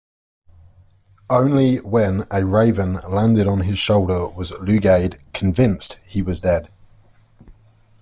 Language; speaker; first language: English; native; English